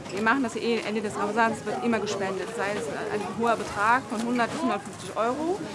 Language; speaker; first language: German; early bilingual, other home language; Turkish